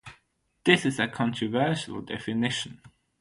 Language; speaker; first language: English; non-native, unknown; German